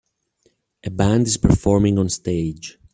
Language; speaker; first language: English; native; English